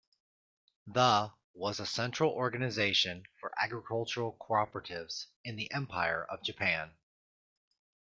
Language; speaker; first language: English; native; English